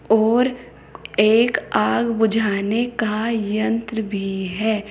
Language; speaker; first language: Hindi; native; Hindi